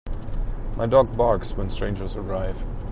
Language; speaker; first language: English; non-native, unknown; German